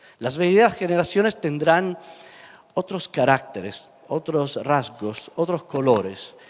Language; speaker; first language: Spanish; non-native, fluent; Italian